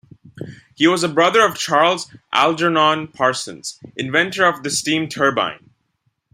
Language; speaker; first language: English; non-native, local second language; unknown